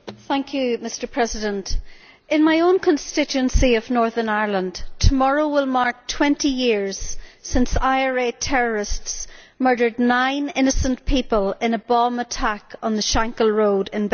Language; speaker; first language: English; native; English